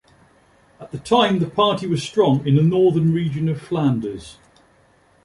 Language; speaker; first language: English; native; English